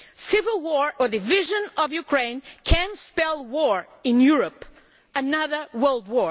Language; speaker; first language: English; non-native, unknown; Portuguese